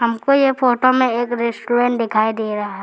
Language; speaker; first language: Hindi; non-native, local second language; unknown